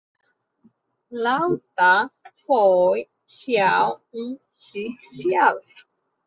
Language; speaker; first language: Icelandic; non-native, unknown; Polish